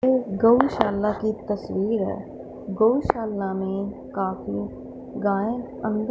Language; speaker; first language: Hindi; non-native, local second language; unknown